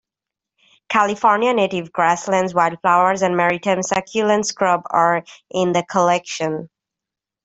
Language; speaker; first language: English; native; English